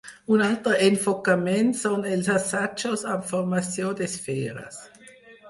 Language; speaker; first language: Catalan; non-native, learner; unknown